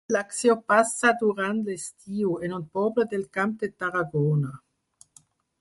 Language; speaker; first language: Catalan; non-native, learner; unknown